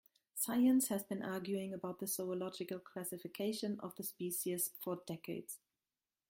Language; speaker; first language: English; non-native, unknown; German